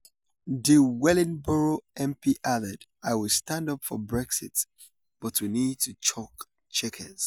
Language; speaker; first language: English; non-native, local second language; Yoruba